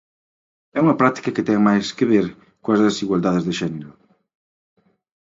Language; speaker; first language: Galician; native; Galician